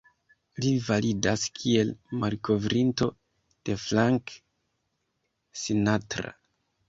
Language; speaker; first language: Esperanto; non-native, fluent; Kinyarwanda